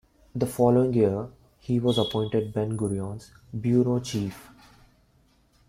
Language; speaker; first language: English; non-native, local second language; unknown